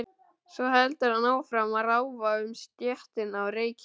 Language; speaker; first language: Icelandic; native; Icelandic